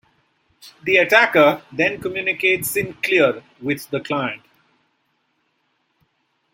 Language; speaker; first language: English; non-native, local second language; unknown